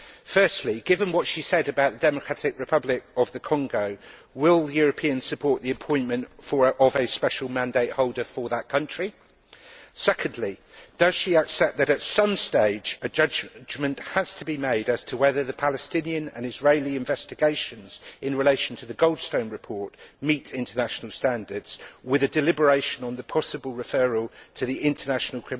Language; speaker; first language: English; native; English